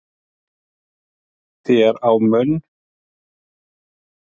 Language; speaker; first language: Icelandic; native; Icelandic